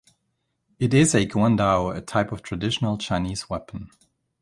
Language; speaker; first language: English; non-native, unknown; German